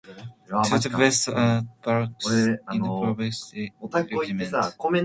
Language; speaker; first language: English; non-native, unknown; Japanese